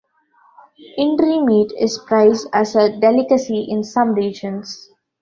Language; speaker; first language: English; non-native, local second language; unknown